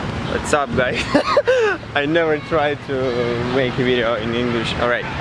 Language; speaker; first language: English; non-native, learner; Russian